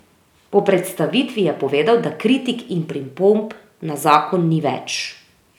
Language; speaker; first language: Slovenian; native; Slovenian